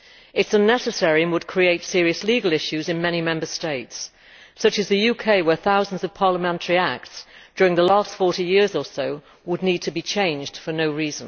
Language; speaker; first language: English; native; English